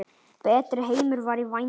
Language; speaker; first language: Icelandic; native; Icelandic